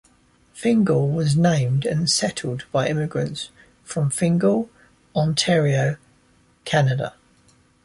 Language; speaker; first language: English; native; English